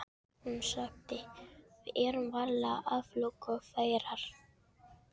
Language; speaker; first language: Icelandic; non-native, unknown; Filipino